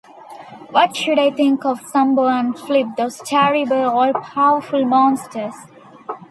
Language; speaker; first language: English; non-native, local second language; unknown